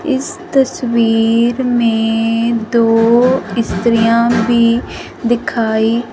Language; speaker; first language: Hindi; non-native, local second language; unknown